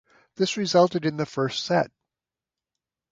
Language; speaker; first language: English; native; English